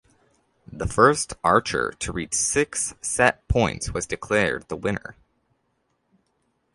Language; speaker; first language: English; native; English